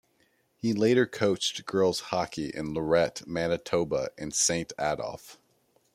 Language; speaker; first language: English; native; English